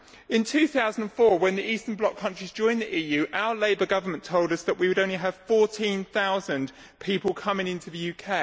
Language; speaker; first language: English; native; English